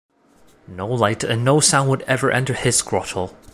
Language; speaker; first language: English; non-native, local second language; Cantonese